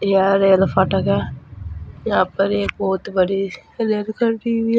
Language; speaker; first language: Hindi; native; Hindi